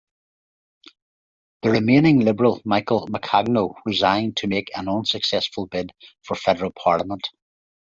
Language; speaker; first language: English; native; English